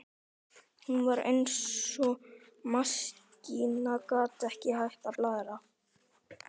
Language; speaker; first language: Icelandic; native; Icelandic